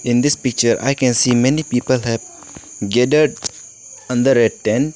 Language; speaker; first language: English; non-native, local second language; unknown